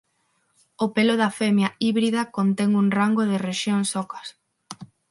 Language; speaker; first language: Galician; non-native, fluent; Spanish